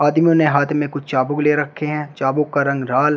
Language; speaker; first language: Hindi; native; Hindi